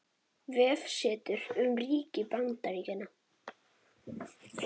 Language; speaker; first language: Icelandic; native; Icelandic